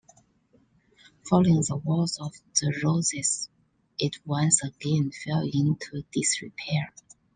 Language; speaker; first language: English; non-native, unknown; Chinese